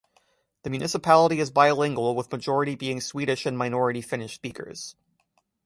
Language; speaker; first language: English; native; English